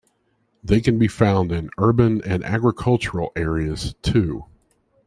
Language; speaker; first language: English; native; English